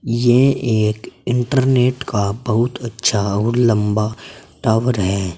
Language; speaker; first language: Hindi; native; Hindi